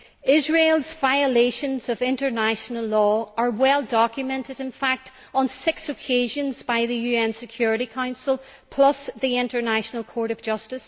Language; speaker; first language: English; native; English